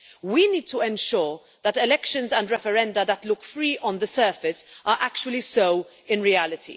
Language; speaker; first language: English; non-native, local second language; Maltese